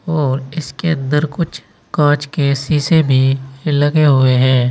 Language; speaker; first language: Hindi; native; Hindi